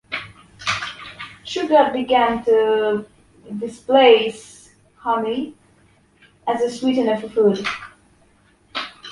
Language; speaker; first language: English; non-native, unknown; Polish